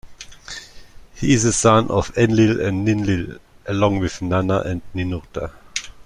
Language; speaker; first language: English; non-native, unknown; German